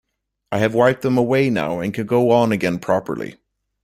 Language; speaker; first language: English; native; English